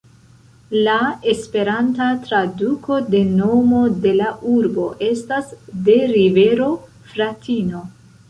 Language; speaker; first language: Esperanto; non-native, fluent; Central Kurdish